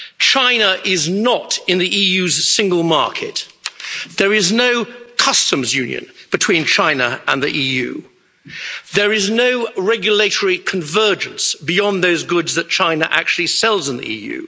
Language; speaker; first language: English; native; English